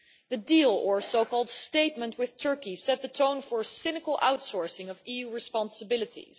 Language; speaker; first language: English; non-native, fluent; Dutch